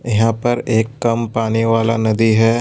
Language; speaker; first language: Hindi; non-native, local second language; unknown